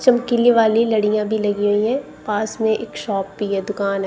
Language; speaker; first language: Hindi; non-native, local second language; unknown